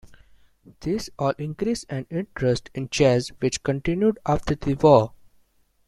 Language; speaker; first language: English; non-native, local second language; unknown